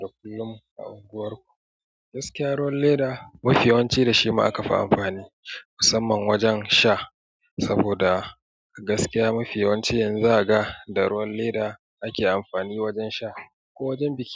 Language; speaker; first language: Hausa; native; Hausa